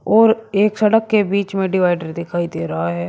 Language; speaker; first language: Hindi; native; Hindi